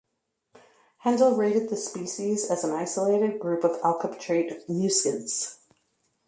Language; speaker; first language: English; native; English